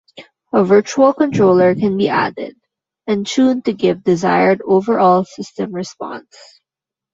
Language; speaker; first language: English; non-native, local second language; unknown